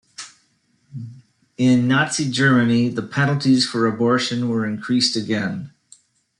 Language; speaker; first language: English; native; English